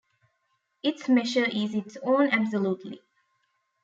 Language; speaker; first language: English; non-native, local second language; Tamil